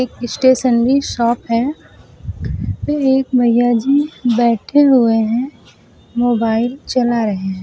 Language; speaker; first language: Hindi; native; Hindi